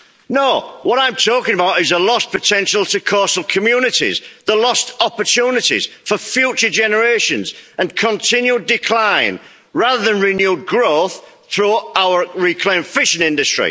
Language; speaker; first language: English; native; English